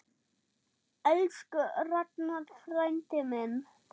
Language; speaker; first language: Icelandic; non-native, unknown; German